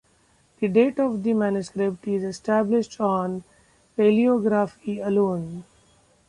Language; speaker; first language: English; non-native, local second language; Marathi